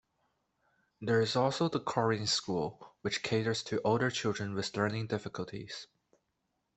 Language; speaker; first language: English; non-native, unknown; Chinese